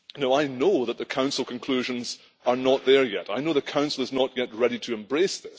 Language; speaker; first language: English; native; English